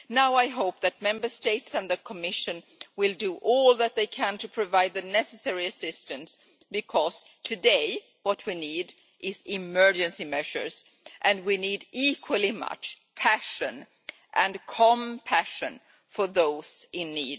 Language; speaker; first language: English; non-native, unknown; Swedish